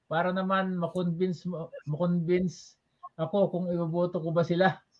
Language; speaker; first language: Filipino; non-native, local second language; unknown